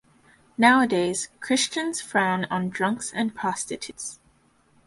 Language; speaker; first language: English; native; English